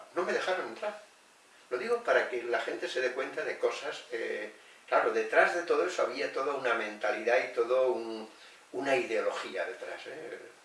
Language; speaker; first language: Spanish; native; Spanish